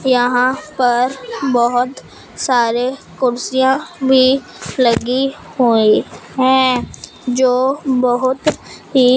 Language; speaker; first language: Hindi; non-native, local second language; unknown